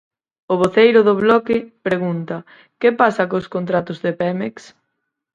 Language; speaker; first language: Galician; native; Galician